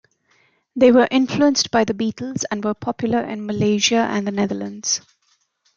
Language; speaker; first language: English; native; English